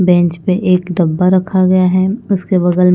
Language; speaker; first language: Hindi; non-native, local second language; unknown